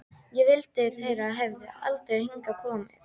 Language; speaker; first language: Icelandic; native; Icelandic